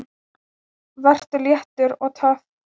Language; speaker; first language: Icelandic; non-native, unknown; Thai